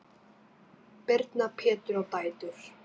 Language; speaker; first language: Icelandic; native; Icelandic